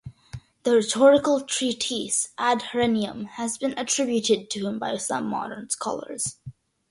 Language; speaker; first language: English; early bilingual, other home language; Malayalam